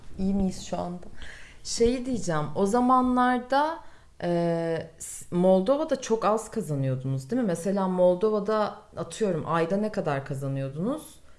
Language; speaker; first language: Turkish; native; Turkish